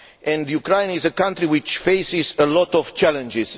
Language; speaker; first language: English; non-native, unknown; Romanian